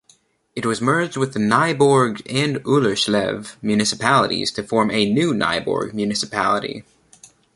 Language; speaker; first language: English; native; English